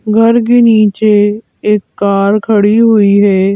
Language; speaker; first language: Hindi; native; Hindi